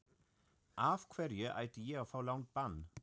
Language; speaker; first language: Icelandic; non-native, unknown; German